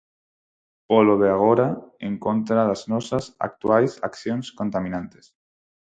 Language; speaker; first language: Galician; non-native, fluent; Spanish